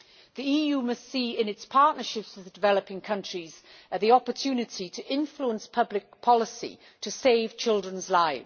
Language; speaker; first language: English; native; English